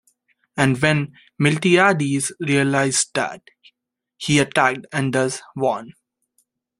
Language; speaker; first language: English; native; English